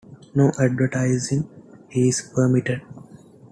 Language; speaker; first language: English; non-native, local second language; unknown